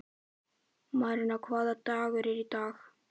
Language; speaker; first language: Icelandic; native; Icelandic